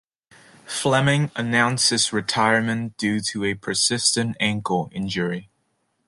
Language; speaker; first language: English; native; English